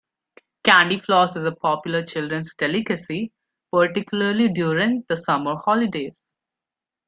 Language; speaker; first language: English; non-native, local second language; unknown